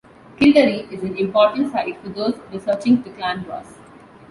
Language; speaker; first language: English; non-native, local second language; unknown